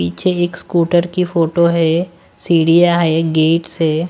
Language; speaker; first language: Hindi; non-native, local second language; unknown